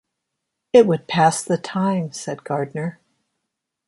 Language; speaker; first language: English; native; English